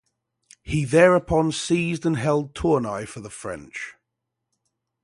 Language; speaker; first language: English; native; English